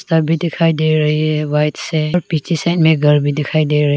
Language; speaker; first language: Hindi; non-native, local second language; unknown